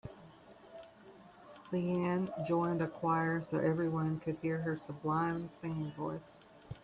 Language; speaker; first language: English; native; English